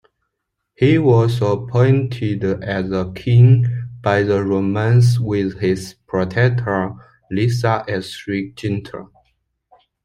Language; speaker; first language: English; non-native, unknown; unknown